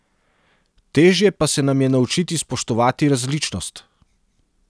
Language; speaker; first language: Slovenian; non-native, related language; Serbian